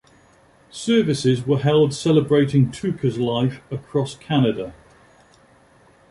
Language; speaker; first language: English; native; English